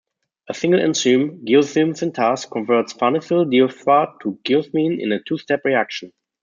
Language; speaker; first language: English; non-native, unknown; German